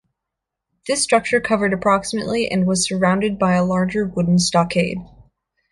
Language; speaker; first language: English; native; English